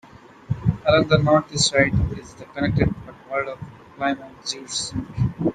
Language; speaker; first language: English; non-native, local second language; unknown